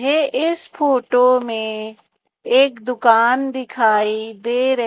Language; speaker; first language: Hindi; native; Hindi